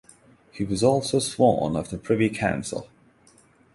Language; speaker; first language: English; non-native, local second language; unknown